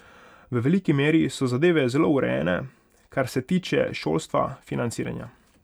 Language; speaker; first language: Slovenian; non-native, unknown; Hungarian